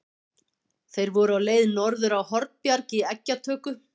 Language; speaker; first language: Icelandic; native; Icelandic